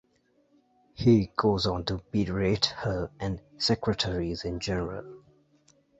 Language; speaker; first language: English; native; English